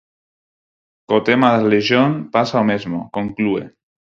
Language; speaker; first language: Galician; non-native, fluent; Spanish